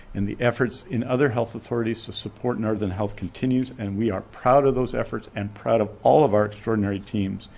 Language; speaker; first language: English; native; English